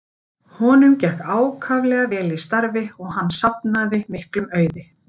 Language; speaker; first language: Icelandic; native; Icelandic